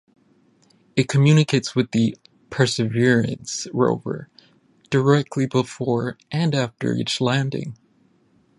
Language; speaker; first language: English; native; English